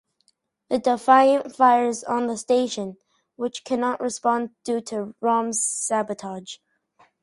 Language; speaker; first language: English; native; English